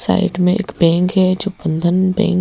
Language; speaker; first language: Hindi; native; Hindi